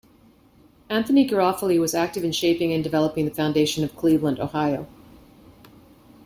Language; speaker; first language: English; native; English